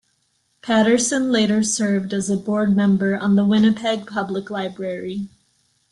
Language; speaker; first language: English; native; English